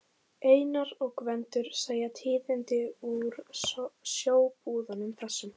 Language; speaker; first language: Icelandic; native; Icelandic